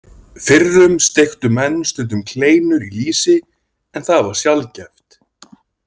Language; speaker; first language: Icelandic; native; Icelandic